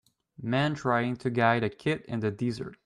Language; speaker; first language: English; native; English